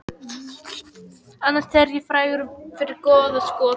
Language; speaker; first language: Icelandic; non-native, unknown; Polish